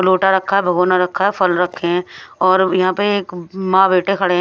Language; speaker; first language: Hindi; non-native, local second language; Punjabi